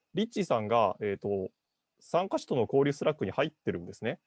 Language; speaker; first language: Japanese; native; Japanese